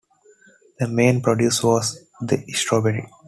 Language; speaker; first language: English; non-native, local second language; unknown